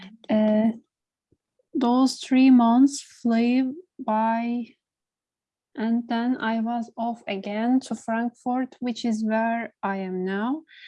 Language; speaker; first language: English; non-native, learner; Turkish